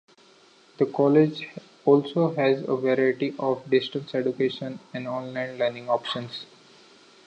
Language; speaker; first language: English; non-native, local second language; Marathi